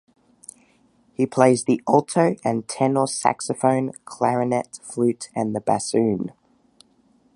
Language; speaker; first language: English; native; English